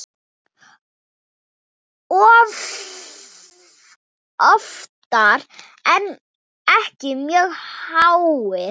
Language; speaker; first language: Icelandic; non-native, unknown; Thai